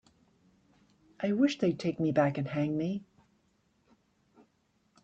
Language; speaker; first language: English; native; English